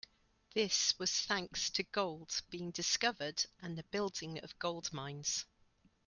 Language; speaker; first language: English; native; English